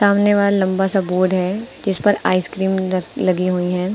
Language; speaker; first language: Hindi; native; Hindi